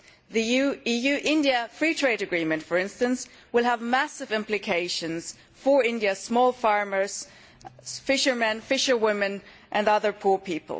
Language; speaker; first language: English; non-native, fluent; German